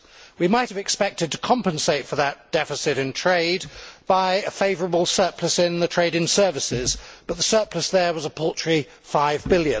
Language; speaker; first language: English; native; English